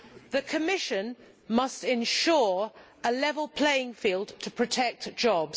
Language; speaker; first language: English; native; English